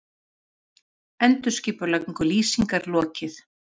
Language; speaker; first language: Icelandic; native; Icelandic